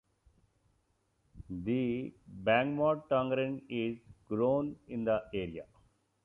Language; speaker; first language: English; non-native, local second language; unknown